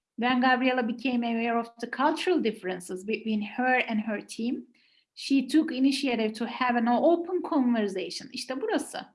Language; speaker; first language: English; non-native, fluent; Turkish